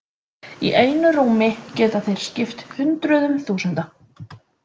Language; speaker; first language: Icelandic; native; Icelandic